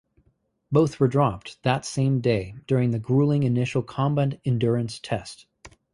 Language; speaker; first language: English; native; English